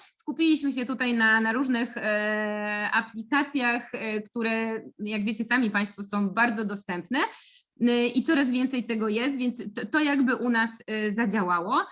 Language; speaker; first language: Polish; native; Polish